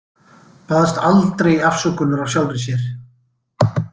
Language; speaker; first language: Icelandic; native; Icelandic